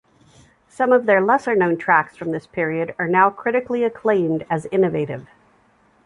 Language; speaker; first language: English; native; English